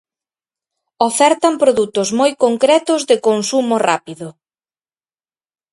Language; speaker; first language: Galician; native; Galician